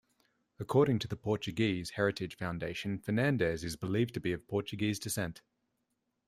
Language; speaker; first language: English; native; English